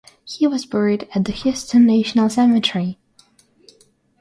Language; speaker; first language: English; non-native, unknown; Russian